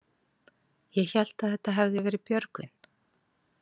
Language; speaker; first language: Icelandic; native; Icelandic